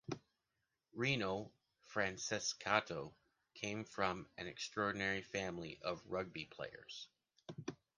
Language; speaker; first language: English; native; English